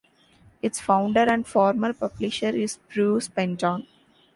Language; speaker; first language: English; non-native, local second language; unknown